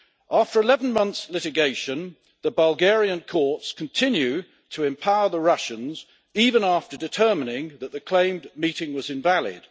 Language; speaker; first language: English; native; English